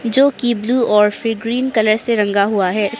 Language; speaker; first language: Hindi; early bilingual, other home language; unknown